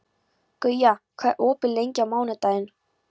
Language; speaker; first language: Icelandic; non-native, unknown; Polish